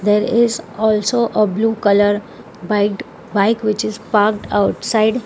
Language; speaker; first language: English; non-native, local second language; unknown